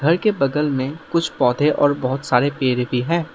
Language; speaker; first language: Hindi; non-native, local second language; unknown